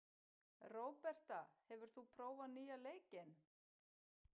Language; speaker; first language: Icelandic; native; Icelandic